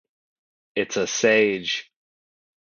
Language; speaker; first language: English; native; English